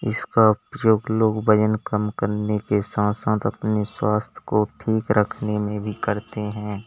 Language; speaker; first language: Hindi; native; Hindi